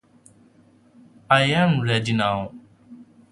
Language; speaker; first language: English; non-native, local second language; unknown